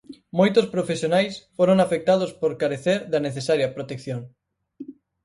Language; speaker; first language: Galician; native; Galician